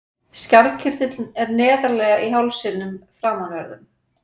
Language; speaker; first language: Icelandic; native; Icelandic